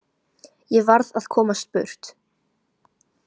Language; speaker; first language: Icelandic; non-native, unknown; Chinese